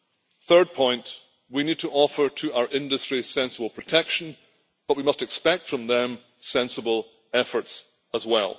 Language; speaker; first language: English; native; English